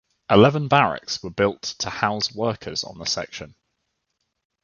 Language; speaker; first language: English; native; English